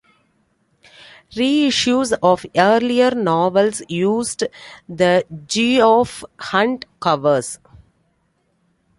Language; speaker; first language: English; non-native, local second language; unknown